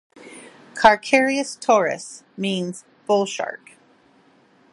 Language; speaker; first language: English; native; English